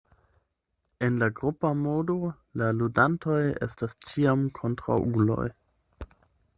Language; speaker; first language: Esperanto; non-native, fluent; German